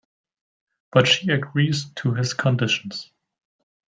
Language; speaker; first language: English; non-native, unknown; German